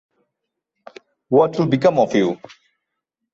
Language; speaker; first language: English; non-native, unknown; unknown